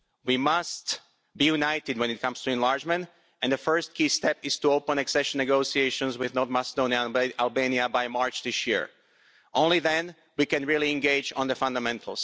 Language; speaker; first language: English; non-native, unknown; Slovak